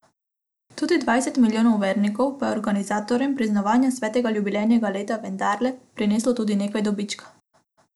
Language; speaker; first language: Slovenian; non-native, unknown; Macedonian